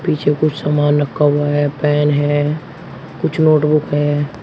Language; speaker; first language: Hindi; native; Hindi